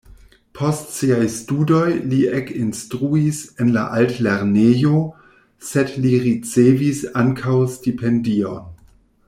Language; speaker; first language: Esperanto; non-native, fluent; German